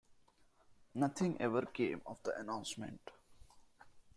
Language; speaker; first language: English; non-native, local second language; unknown